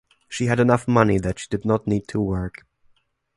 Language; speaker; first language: English; non-native, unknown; German